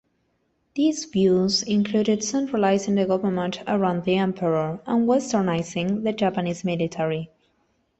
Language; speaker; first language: English; non-native, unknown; Spanish